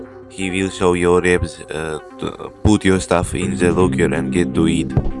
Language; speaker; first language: English; non-native, learner; Russian